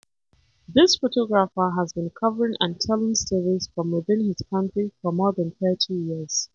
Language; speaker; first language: English; non-native, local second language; Hausa